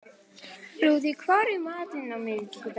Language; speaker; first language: Icelandic; non-native, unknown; Polish